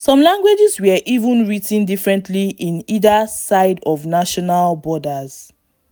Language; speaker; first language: English; non-native, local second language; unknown